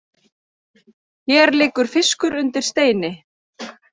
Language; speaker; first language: Icelandic; native; Icelandic